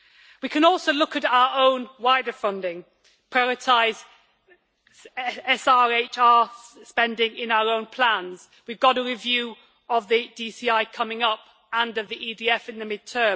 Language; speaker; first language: English; native; English